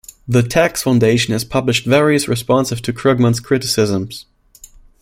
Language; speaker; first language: English; non-native, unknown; German